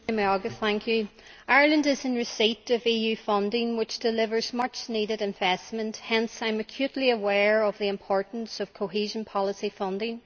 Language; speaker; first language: English; native; English